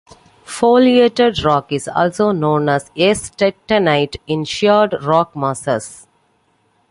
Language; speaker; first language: English; non-native, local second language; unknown